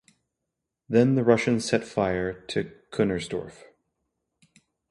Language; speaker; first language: English; native; English